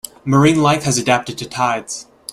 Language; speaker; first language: English; native; English